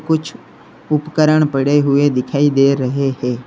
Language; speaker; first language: Hindi; native; Hindi